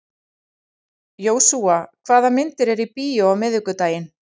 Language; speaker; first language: Icelandic; native; Icelandic